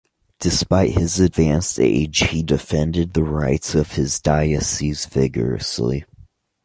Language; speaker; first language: English; native; English